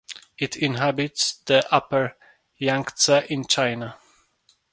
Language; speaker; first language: English; non-native, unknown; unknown